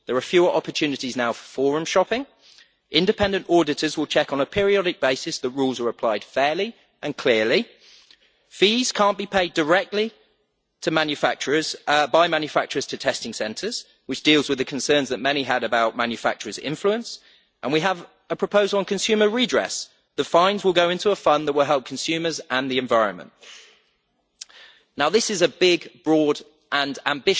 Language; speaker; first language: English; native; English